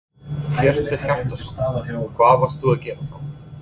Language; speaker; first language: Icelandic; non-native, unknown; English